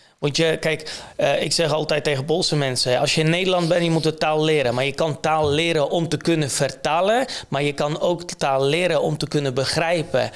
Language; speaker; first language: Dutch; non-native, fluent; Polish